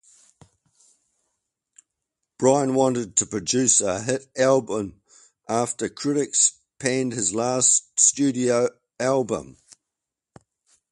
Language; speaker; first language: English; native; English